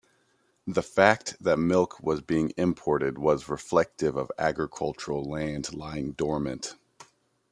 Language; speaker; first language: English; native; English